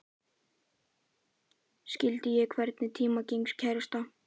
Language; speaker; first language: Icelandic; native; Icelandic